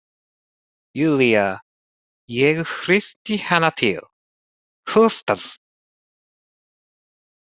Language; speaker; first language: Icelandic; non-native, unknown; Japanese